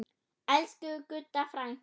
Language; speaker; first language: Icelandic; non-native, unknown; German